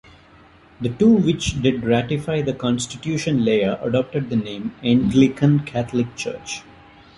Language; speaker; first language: English; non-native, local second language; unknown